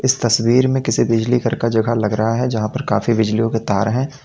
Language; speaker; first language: Hindi; native; Hindi